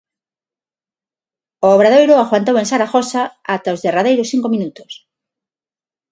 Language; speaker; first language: Galician; non-native, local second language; Spanish